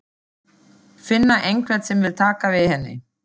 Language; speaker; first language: Icelandic; non-native, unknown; German